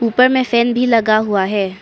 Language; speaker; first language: Hindi; early bilingual, other home language; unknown